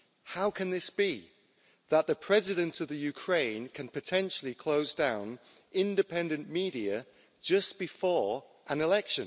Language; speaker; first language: English; native; English